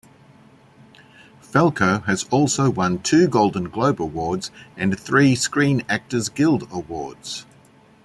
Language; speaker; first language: English; native; English